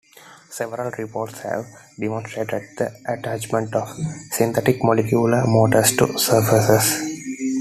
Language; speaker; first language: English; non-native, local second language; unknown